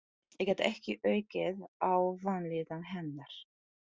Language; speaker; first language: Icelandic; non-native, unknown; Polish